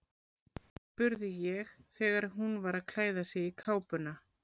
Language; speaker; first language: Icelandic; native; Icelandic